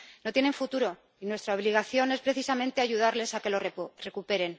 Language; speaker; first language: Spanish; native; Spanish